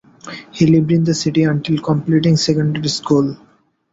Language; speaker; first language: English; non-native, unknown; Bangla